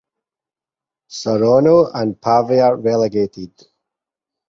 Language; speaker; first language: English; native; English